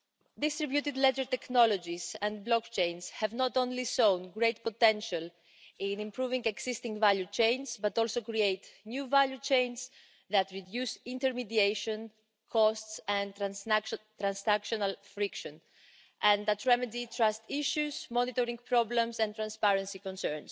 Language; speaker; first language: English; non-native, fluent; Greek